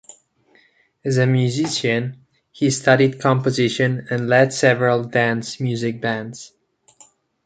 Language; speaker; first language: English; non-native, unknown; Catalan